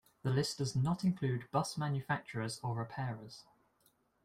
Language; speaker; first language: English; native; English